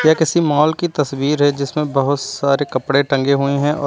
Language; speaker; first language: Hindi; native; Hindi